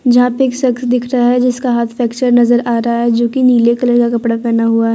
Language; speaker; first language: Hindi; non-native, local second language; Gujarati